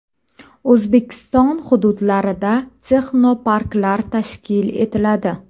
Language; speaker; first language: Uzbek; native; Uzbek